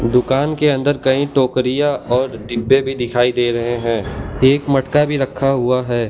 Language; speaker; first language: Hindi; non-native, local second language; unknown